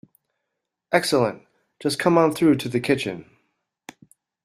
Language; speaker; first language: English; native; English